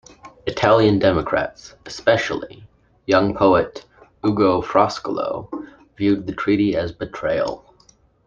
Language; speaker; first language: English; native; English